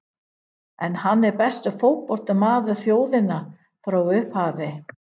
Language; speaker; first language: Icelandic; non-native, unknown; English